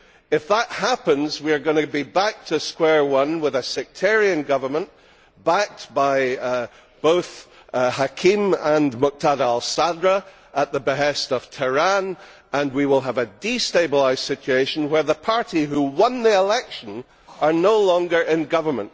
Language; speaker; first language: English; native; English